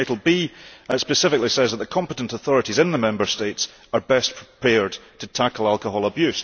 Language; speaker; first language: English; early bilingual, heritage; English